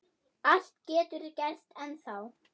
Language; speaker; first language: Icelandic; non-native, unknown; German